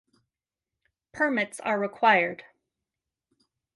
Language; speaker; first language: English; native; English